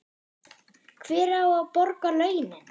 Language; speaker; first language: Icelandic; non-native, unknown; German